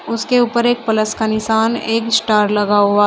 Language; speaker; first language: Hindi; native; Hindi